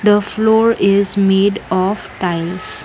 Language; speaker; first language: English; non-native, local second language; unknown